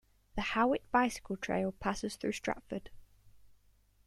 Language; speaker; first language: English; native; English